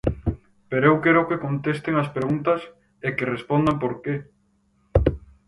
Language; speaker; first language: Galician; native; Galician